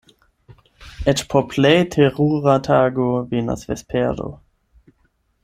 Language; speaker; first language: Esperanto; non-native, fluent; German